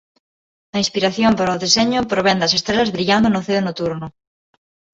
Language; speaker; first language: Galician; non-native, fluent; Spanish